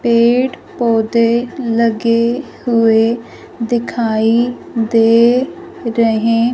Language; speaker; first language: Hindi; non-native, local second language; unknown